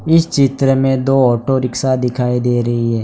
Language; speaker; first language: Hindi; non-native, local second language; Gujarati